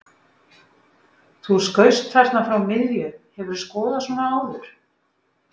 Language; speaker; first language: Icelandic; native; Icelandic